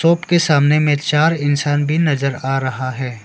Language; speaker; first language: Hindi; non-native, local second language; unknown